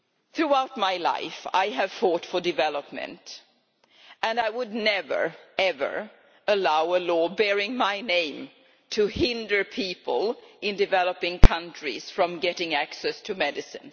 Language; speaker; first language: English; non-native, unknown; Swedish